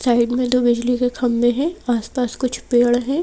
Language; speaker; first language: Hindi; native; Hindi